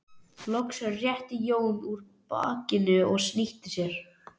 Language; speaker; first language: Icelandic; native; Icelandic